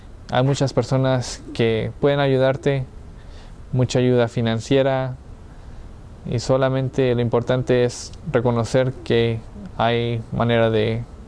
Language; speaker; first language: Spanish; early bilingual, heritage; Spanish